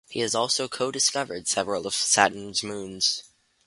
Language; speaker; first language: English; native; English